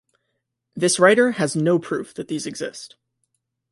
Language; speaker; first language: English; native; English